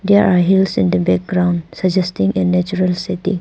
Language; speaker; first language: English; non-native, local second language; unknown